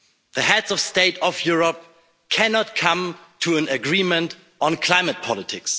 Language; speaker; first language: English; non-native, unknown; German